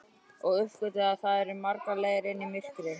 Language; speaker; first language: Icelandic; native; Icelandic